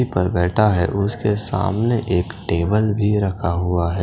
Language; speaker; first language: Hindi; non-native, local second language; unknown